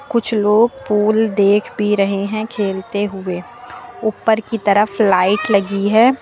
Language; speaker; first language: Hindi; native; Hindi